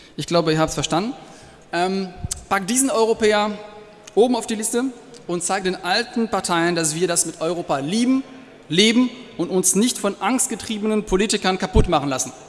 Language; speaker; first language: German; non-native, fluent; French